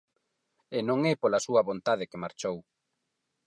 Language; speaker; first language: Galician; non-native, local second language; Spanish